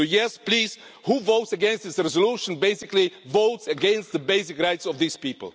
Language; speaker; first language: English; non-native, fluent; Czech